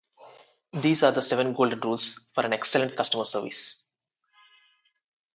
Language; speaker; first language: English; non-native, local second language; Telugu